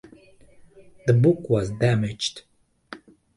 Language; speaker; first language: English; native; English